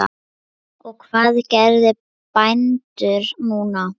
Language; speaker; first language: Icelandic; non-native, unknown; Lithuanian